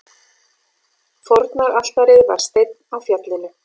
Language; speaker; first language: Icelandic; native; Icelandic